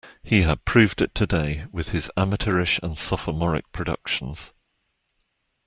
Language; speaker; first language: English; native; English